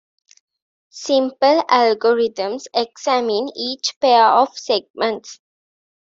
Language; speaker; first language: English; non-native, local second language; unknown